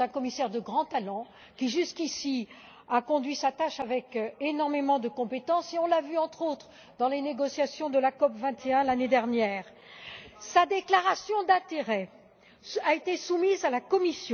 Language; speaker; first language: French; native; French